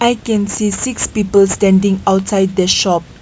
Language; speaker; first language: English; non-native, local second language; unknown